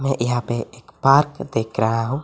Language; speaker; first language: Hindi; non-native, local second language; Bangla